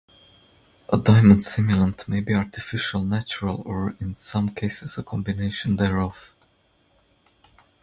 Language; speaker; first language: English; non-native, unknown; Croatian